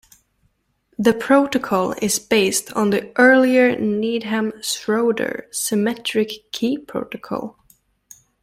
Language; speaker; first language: English; native; English